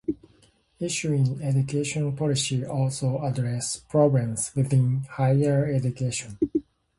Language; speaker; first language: English; native; English